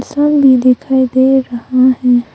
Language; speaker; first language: Hindi; early bilingual, other home language; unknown